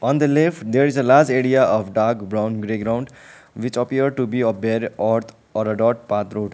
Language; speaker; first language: English; non-native, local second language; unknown